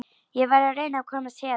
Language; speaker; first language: Icelandic; native; Icelandic